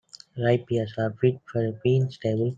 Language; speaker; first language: English; non-native, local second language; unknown